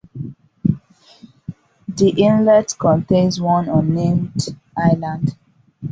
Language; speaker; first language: English; non-native, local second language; Hausa